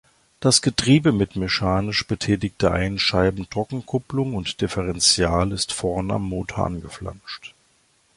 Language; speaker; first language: German; native; German